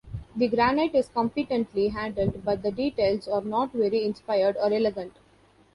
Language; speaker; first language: English; non-native, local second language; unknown